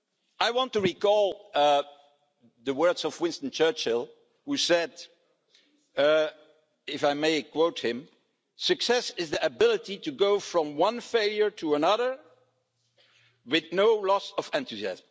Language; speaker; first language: English; non-native, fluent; Dutch